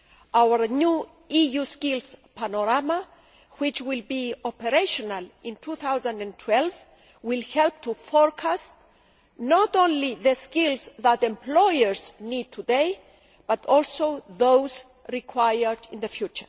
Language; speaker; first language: English; non-native, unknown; Greek